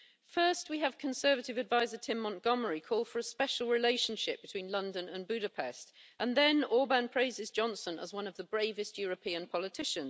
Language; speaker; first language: English; native; English